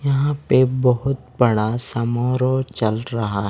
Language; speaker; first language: Hindi; non-native, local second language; Punjabi